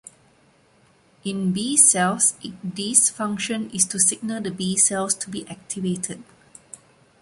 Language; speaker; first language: English; non-native, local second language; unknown